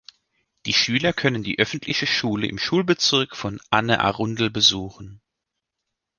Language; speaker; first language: German; native; German